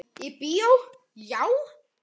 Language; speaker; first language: Icelandic; native; Icelandic